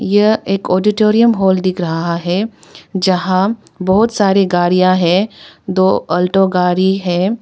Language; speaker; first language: Hindi; non-native, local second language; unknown